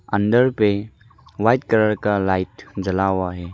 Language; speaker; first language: Hindi; early bilingual, other home language; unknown